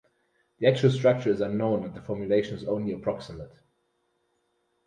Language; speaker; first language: English; non-native, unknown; German